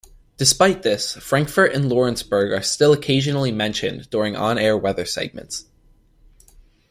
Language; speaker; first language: English; native; English